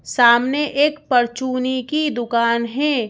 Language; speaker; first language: Hindi; native; Hindi